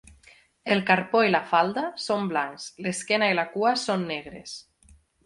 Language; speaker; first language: Catalan; native; Catalan